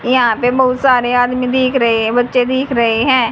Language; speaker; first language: Hindi; native; Hindi